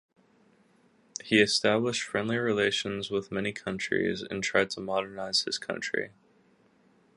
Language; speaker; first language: English; native; English